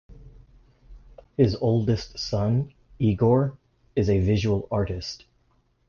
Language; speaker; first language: English; native; English